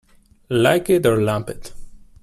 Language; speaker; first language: English; non-native, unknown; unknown